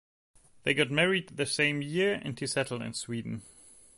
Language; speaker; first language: English; non-native, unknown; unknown